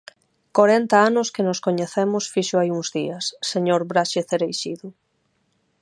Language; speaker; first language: Galician; non-native, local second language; Spanish